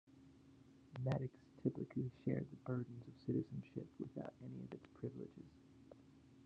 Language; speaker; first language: English; native; English